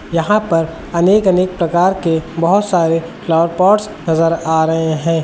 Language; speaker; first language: Hindi; native; Hindi